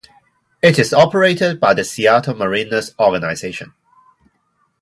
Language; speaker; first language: English; non-native, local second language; Cantonese